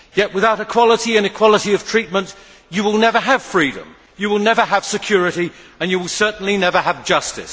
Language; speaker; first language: English; native; English